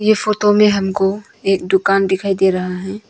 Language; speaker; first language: Hindi; non-native, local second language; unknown